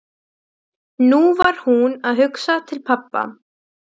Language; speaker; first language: Icelandic; non-native, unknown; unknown